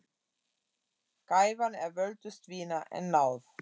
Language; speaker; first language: Icelandic; non-native, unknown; German